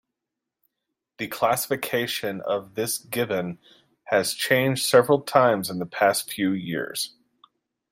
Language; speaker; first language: English; native; English